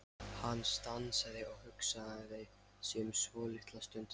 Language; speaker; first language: Icelandic; non-native, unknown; Lithuanian